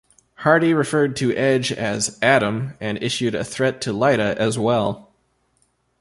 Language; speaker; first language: English; native; English